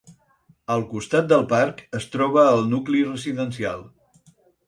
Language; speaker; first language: Catalan; non-native, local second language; Spanish